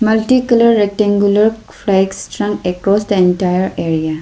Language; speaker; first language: English; non-native, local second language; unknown